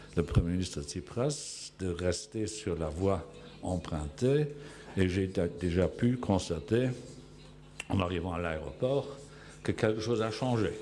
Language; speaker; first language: French; native; French